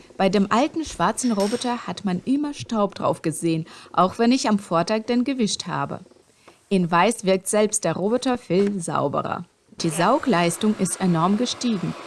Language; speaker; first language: German; non-native, fluent; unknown